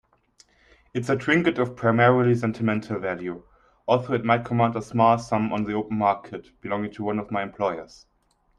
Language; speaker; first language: English; non-native, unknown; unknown